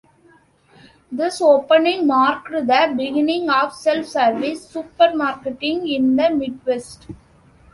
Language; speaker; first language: English; non-native, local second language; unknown